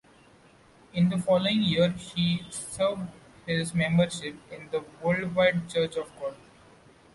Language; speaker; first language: English; non-native, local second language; Marathi